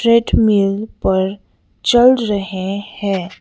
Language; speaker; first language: Hindi; non-native, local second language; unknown